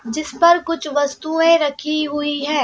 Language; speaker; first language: Hindi; native; Hindi